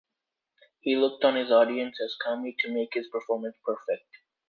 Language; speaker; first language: English; native; English